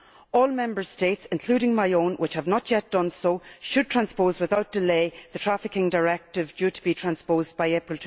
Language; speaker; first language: English; native; English